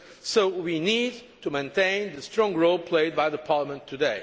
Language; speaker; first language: English; non-native, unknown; Portuguese